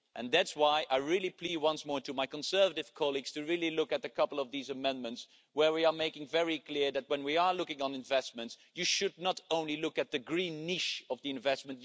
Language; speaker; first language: English; non-native, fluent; Dutch